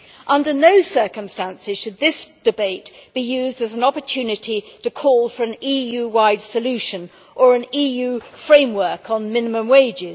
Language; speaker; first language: English; native; English